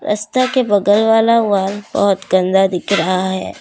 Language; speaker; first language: Hindi; non-native, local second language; Assamese